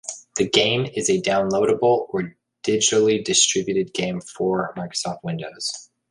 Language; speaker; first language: English; native; English